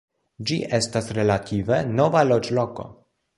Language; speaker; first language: Esperanto; non-native, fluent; Polish